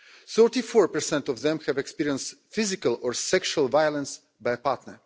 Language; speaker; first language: English; non-native, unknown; Russian